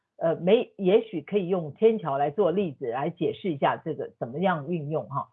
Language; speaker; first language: Chinese; native; Chinese